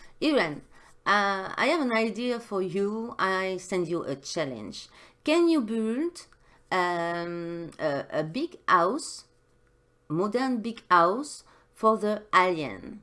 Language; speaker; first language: English; non-native, learner; French